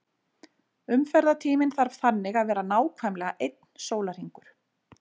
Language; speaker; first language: Icelandic; native; Icelandic